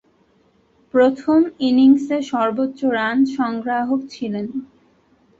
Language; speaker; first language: Bangla; native; Bangla